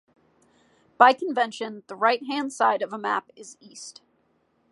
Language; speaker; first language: English; native; English